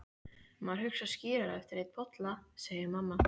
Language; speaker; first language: Icelandic; native; Icelandic